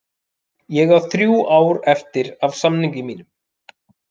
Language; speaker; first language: Icelandic; native; Icelandic